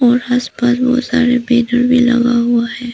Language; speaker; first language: Hindi; non-native, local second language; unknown